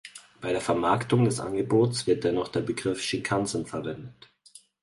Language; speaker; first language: German; native; German